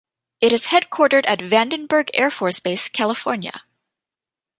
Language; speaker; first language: English; native; English